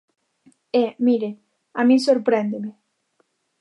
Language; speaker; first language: Galician; native; Galician